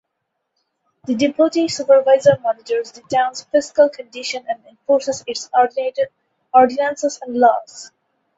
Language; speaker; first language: English; non-native, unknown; Bangla